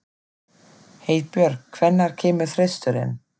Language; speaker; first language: Icelandic; non-native, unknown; German